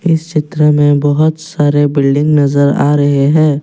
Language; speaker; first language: Hindi; non-native, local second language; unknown